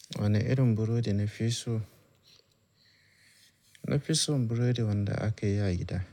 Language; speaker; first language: Hausa; native; Hausa